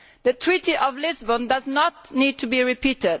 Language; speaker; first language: English; non-native, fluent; Italian